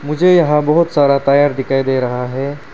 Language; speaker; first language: Hindi; non-native, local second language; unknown